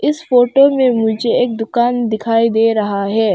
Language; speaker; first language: Hindi; non-native, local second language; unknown